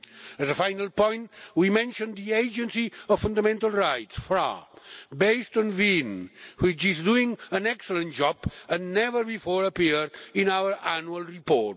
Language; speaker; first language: English; non-native, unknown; Catalan